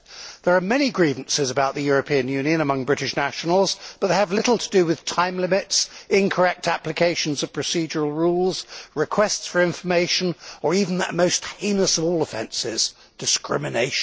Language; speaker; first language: English; native; English